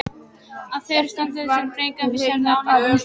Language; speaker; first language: Icelandic; non-native, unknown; Polish